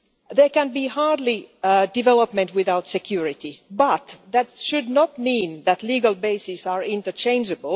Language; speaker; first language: English; non-native, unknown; Finnish